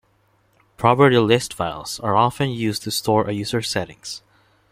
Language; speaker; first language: English; non-native, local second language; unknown